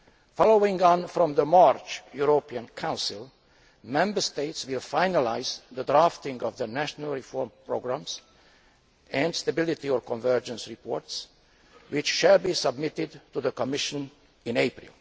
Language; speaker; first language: English; non-native, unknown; Hungarian